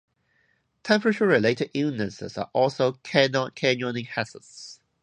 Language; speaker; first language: English; non-native, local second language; Cantonese